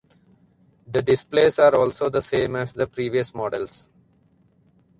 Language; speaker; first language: English; non-native, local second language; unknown